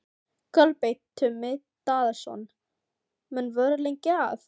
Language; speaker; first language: Icelandic; non-native, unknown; Filipino